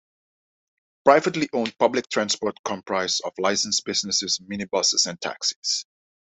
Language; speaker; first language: English; non-native, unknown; Dutch